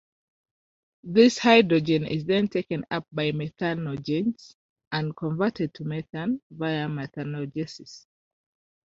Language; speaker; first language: English; non-native, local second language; Ganda